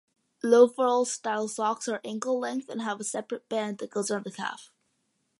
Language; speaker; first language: English; early bilingual, other home language; Malayalam